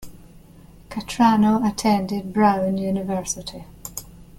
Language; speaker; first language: English; native; English